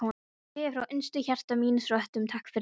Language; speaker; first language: Icelandic; non-native, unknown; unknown